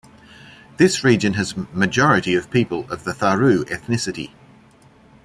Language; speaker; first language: English; native; English